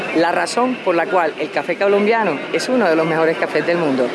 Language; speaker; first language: Spanish; native; Spanish